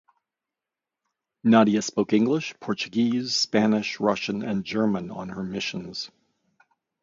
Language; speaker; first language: English; native; English